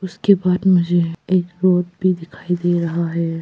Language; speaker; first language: Hindi; non-native, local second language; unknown